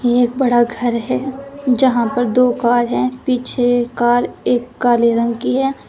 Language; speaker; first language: Hindi; native; Hindi